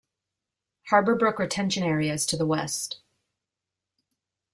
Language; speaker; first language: English; native; English